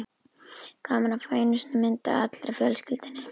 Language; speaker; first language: Icelandic; native; Icelandic